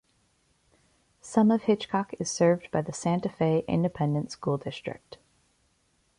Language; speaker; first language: English; native; English